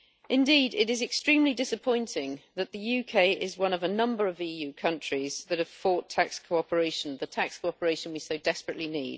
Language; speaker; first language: English; native; English